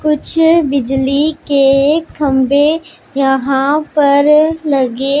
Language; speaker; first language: Hindi; non-native, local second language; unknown